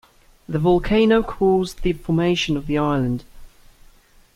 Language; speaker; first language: English; native; English